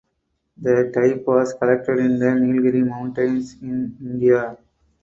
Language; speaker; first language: English; non-native, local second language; Tamil